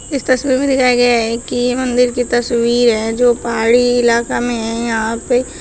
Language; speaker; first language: Hindi; native; Hindi